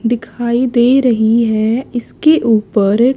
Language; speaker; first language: Hindi; native; Hindi